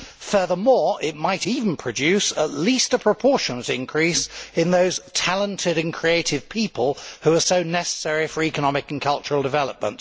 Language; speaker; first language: English; native; English